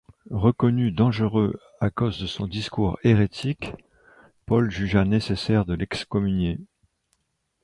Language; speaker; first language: French; native; French